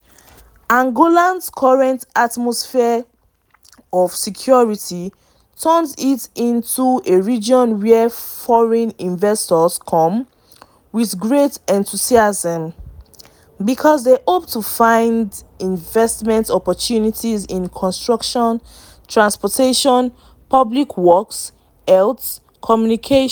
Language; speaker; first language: English; non-native, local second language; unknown